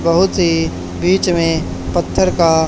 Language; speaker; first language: Hindi; native; Hindi